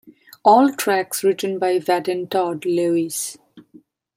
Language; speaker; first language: English; non-native, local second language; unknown